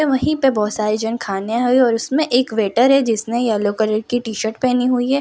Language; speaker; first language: Hindi; non-native, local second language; Gujarati